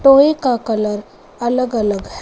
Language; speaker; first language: Hindi; non-native, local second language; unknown